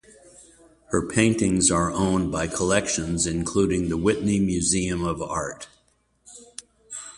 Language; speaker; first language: English; native; English